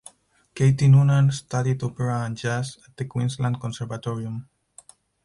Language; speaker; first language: English; non-native, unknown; Spanish